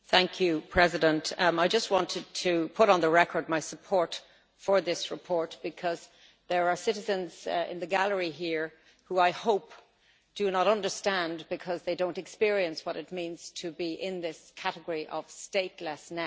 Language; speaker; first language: English; native; English